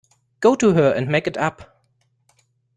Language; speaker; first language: English; non-native, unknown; German